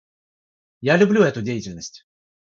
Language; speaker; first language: Russian; non-native, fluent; Georgian